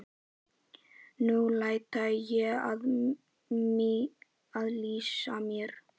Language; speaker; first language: Icelandic; native; Icelandic